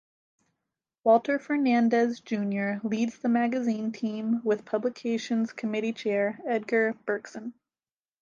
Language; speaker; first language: English; native; English